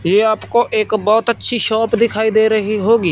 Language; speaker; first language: Hindi; non-native, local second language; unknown